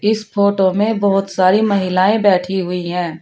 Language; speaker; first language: Hindi; native; Hindi